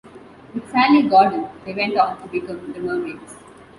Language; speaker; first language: English; non-native, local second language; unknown